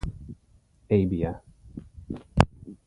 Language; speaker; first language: English; native; English